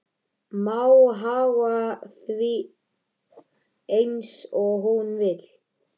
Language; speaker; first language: Icelandic; native; Icelandic